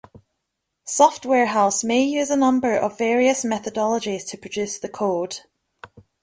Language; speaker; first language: English; native; English